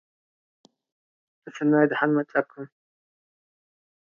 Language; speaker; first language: English; non-native, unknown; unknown